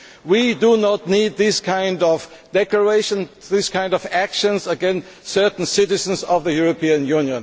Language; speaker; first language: English; non-native, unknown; German